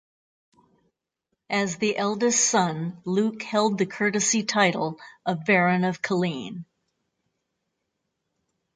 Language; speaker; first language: English; native; English